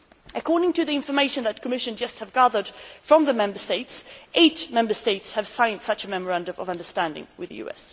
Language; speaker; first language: English; non-native, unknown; Swedish